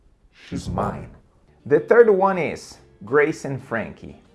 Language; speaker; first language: English; non-native, fluent; Portuguese